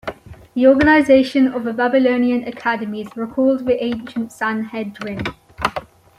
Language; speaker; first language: English; native; English